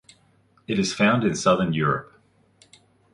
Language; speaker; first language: English; native; English